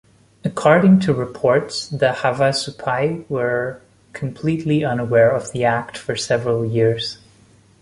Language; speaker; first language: English; non-native, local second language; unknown